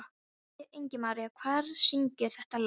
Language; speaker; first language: Icelandic; non-native, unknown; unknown